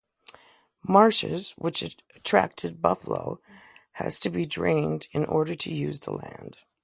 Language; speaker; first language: English; native; English